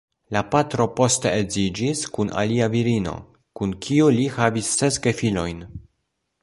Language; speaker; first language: Esperanto; non-native, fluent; Polish